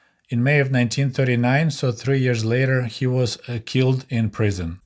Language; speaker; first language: English; non-native, fluent; Russian